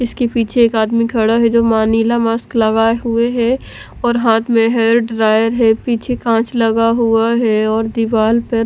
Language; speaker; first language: Hindi; non-native, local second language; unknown